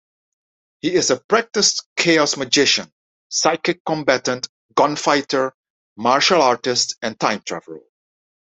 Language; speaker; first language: English; non-native, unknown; Dutch